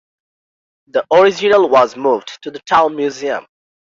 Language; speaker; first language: English; non-native, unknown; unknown